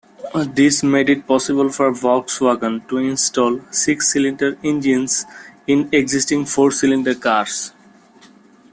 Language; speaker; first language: English; non-native, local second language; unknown